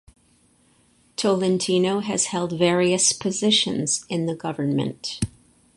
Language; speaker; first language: English; native; English